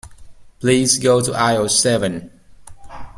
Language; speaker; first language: English; native; English